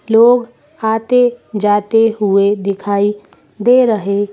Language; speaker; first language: Hindi; native; Hindi